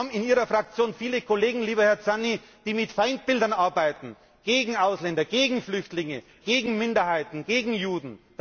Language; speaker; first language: German; native; German